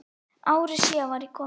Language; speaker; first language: Icelandic; native; Icelandic